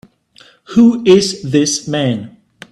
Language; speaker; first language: English; non-native, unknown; German